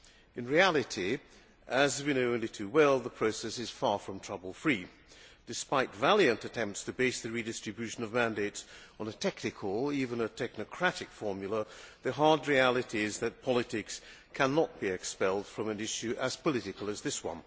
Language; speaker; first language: English; non-native, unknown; Hungarian